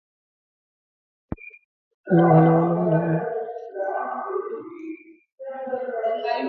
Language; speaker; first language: English; non-native, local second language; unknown